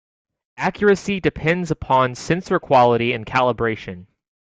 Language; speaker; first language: English; native; English